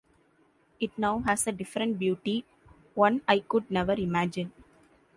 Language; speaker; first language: English; non-native, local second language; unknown